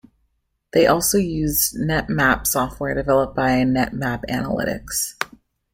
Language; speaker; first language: English; native; English